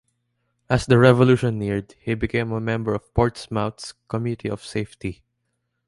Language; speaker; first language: English; non-native, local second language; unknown